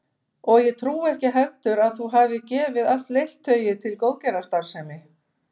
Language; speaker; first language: Icelandic; native; Icelandic